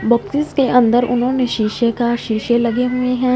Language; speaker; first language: Hindi; non-native, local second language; Punjabi